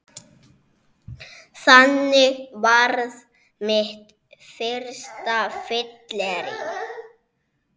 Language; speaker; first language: Icelandic; native; Icelandic